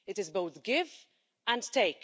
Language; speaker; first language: English; non-native, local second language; Maltese